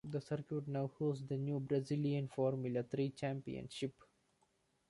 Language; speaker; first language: English; non-native, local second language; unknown